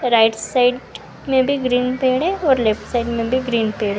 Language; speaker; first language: Hindi; non-native, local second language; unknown